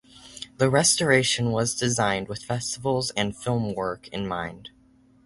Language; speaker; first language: English; native; English